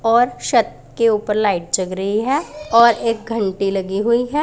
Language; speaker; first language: Hindi; non-native, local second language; Punjabi